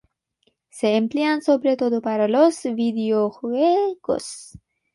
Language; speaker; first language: Spanish; non-native, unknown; Bangla